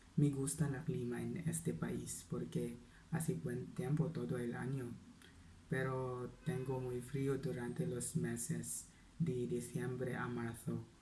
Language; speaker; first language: Spanish; non-native, learner; Filipino